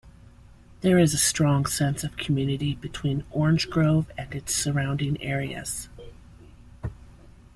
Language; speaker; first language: English; native; English